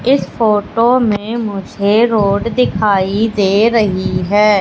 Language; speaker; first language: Hindi; native; Hindi